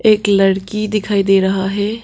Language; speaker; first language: Hindi; early bilingual, other home language; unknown